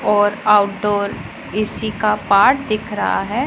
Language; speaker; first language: Hindi; non-native, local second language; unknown